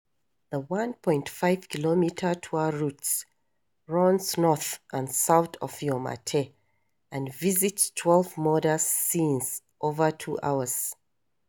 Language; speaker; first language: English; non-native, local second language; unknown